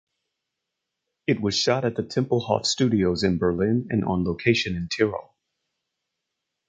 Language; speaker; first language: English; native; English